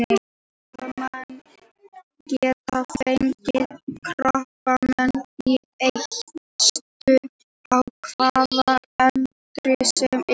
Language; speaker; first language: Icelandic; native; Icelandic